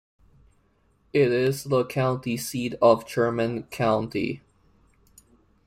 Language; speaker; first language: English; non-native, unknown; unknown